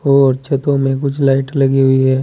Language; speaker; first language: Hindi; native; Hindi